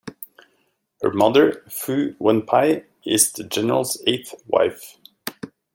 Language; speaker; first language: English; native; English